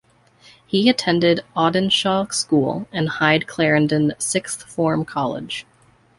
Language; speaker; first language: English; native; English